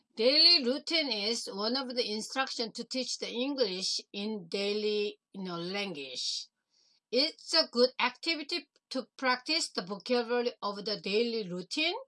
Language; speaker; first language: English; non-native, fluent; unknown